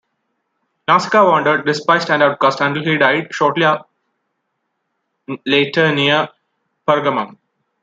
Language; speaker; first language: English; non-native, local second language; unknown